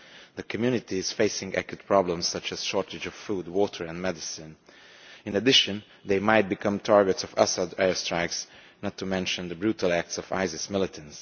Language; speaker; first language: English; non-native, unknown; Romanian